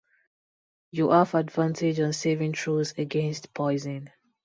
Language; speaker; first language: English; non-native, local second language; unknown